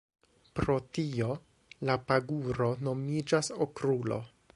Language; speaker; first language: Esperanto; non-native, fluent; English